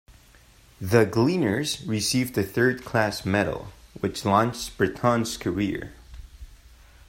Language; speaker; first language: English; non-native, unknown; Spanish